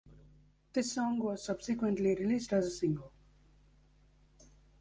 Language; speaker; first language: English; native; English